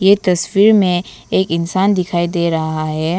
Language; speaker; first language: Hindi; non-native, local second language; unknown